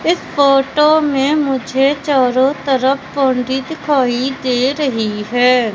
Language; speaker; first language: Hindi; native; Hindi